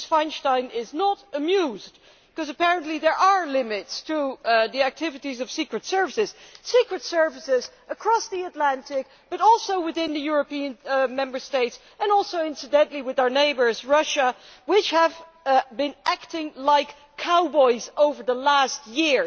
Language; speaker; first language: English; non-native, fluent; Dutch